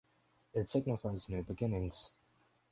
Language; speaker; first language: English; native; English